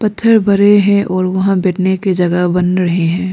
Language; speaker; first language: Hindi; non-native, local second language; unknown